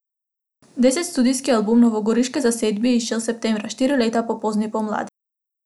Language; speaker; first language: Slovenian; non-native, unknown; Macedonian